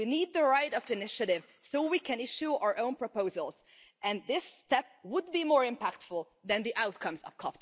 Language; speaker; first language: English; non-native, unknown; Hungarian